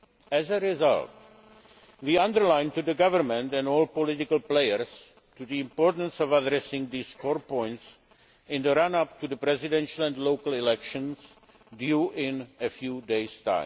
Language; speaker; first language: English; non-native, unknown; Czech